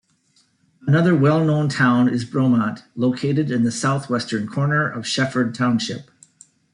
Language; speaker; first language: English; native; English